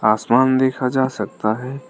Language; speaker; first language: Hindi; non-native, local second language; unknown